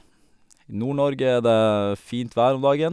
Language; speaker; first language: Norwegian; native; Norwegian